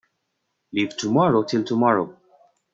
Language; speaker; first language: English; non-native, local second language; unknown